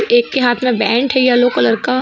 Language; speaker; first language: Hindi; native; Hindi